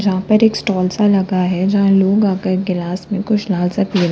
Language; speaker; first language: Hindi; native; Hindi